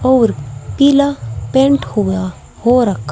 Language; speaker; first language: Hindi; native; Hindi